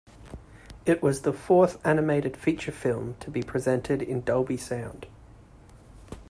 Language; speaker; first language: English; native; English